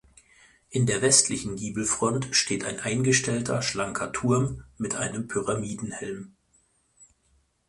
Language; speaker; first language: German; native; German